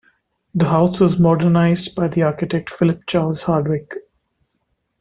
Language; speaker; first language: English; non-native, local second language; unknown